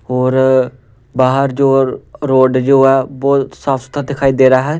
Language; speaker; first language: Hindi; non-native, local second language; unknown